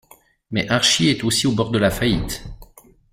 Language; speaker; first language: French; native; French